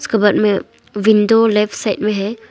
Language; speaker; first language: Hindi; non-native, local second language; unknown